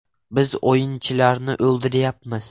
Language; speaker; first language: Uzbek; non-native, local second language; Russian